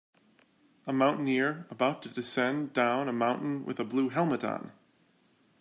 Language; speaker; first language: English; native; English